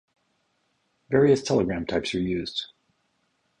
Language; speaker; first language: English; native; English